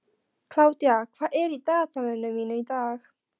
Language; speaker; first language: Icelandic; non-native, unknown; Polish